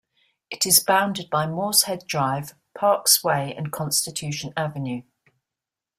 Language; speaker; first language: English; native; English